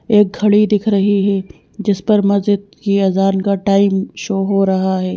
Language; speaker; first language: Hindi; native; Hindi